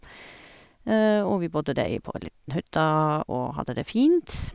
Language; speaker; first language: Norwegian; non-native, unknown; German